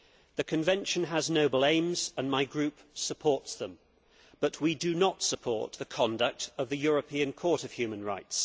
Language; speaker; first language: English; native; English